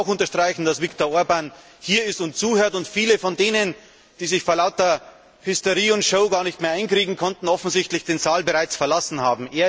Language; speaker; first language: German; native; German